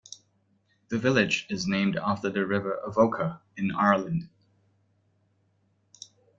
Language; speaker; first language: English; non-native, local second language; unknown